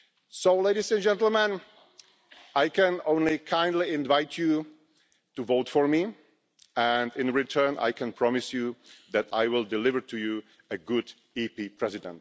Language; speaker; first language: English; non-native, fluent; Czech